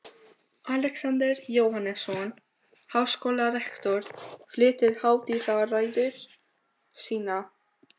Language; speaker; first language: Icelandic; non-native, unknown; Albanian